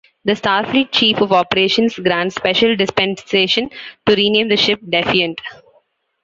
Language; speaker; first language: English; non-native, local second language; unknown